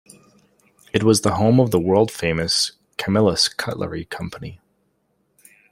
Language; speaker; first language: English; native; English